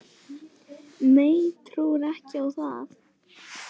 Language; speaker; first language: Icelandic; non-native, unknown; Polish